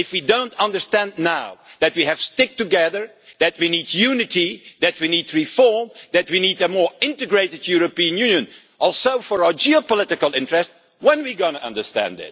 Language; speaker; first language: English; non-native, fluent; Dutch